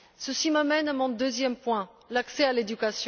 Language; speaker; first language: French; non-native, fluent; Bulgarian